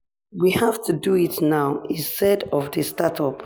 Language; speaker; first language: English; non-native, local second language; Yoruba